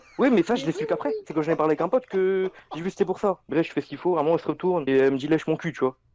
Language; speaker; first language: French; native; French